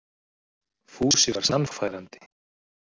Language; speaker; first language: Icelandic; native; Icelandic